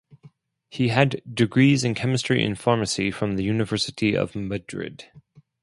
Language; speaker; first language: English; non-native, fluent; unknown